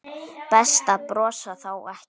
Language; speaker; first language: Icelandic; native; Icelandic